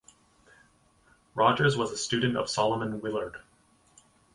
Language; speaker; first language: English; native; English